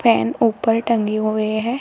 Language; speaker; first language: Hindi; native; Hindi